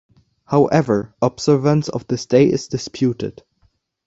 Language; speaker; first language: English; non-native, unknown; German